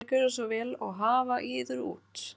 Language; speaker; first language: Icelandic; non-native, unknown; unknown